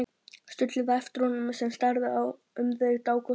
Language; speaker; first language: Icelandic; native; Icelandic